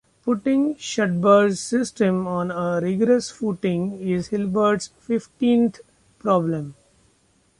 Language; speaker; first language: English; non-native, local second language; Marathi